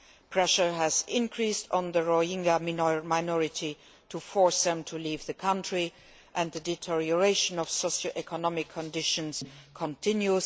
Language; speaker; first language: English; non-native, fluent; Luxembourgish